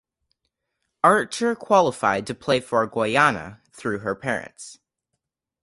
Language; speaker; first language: English; native; English